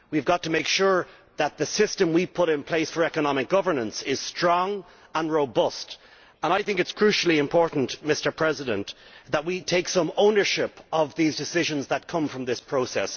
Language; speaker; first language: English; native; English